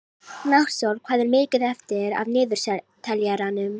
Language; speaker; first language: Icelandic; native; Icelandic